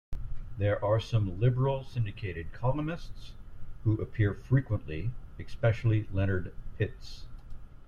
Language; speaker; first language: English; native; English